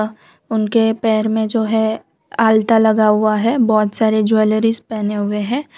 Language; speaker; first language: Hindi; non-native, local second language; Gujarati